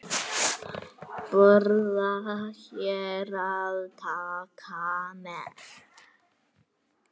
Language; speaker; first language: Icelandic; native; Icelandic